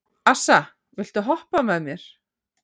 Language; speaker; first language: Icelandic; native; Icelandic